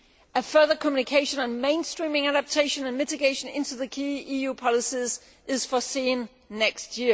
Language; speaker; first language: English; non-native, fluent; Danish